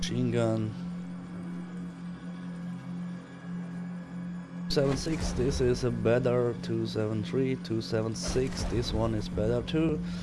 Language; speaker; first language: English; non-native, fluent; German